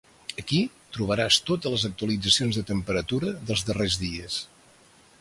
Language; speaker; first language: Catalan; native; Catalan